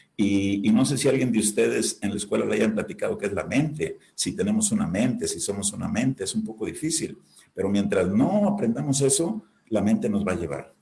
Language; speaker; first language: Spanish; native; Spanish